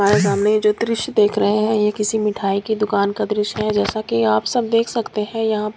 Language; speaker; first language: Hindi; non-native, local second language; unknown